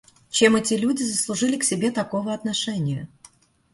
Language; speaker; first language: Russian; native; Russian